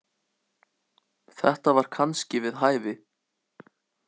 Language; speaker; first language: Icelandic; native; Icelandic